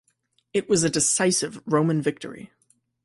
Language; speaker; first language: English; native; English